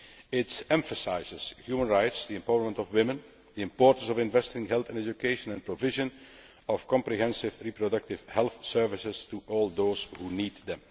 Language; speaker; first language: English; non-native, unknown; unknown